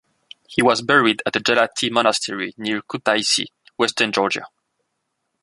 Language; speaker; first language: English; non-native, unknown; French